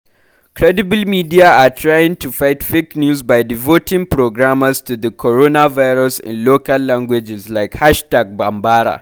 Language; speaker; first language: English; non-native, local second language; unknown